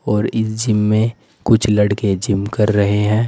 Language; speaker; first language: Hindi; native; Hindi